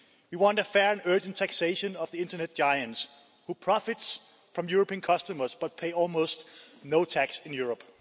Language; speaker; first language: English; non-native, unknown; Danish